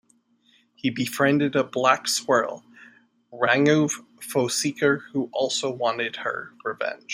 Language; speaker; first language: English; native; English